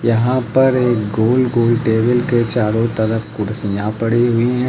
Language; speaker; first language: Hindi; native; Hindi